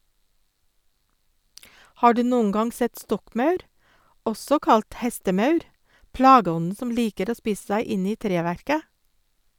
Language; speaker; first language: Norwegian; non-native, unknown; English